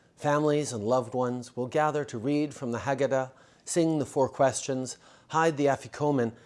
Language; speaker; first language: English; native; English